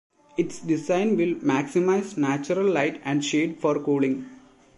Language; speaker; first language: English; non-native, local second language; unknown